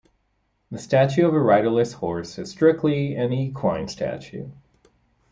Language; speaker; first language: English; native; English